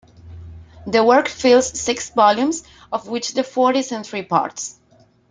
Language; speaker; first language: English; non-native, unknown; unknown